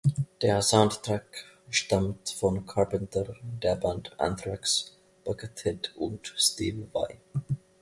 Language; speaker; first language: German; non-native, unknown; Finnish